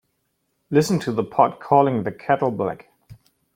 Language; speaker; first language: English; non-native, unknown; German